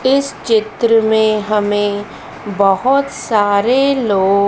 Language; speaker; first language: Hindi; native; Hindi